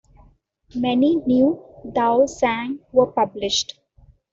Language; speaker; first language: English; non-native, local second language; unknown